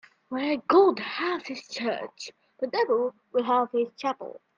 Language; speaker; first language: English; native; English